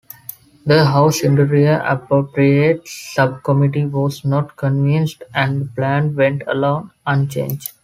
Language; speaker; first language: English; non-native, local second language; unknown